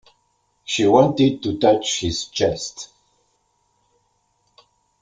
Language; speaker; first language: English; non-native, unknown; French